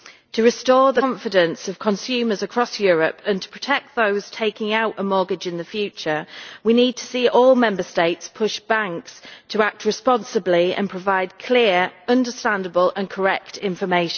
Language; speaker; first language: English; native; English